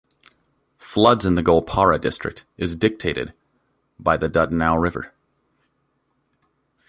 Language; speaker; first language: English; native; English